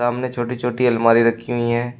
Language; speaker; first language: Hindi; native; Hindi